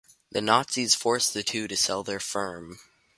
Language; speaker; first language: English; native; English